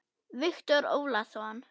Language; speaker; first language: Icelandic; non-native, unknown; German